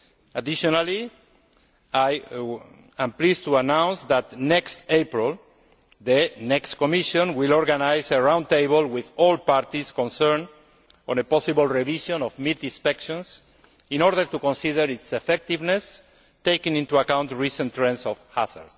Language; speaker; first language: English; non-native, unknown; Spanish